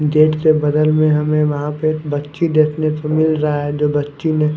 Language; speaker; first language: Hindi; non-native, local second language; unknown